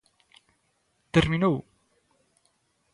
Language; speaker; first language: Galician; native; Galician